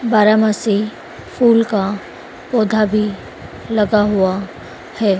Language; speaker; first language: Hindi; native; Hindi